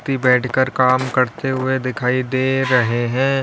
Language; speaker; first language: Hindi; native; Hindi